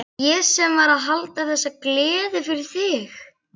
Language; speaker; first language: Icelandic; native; Icelandic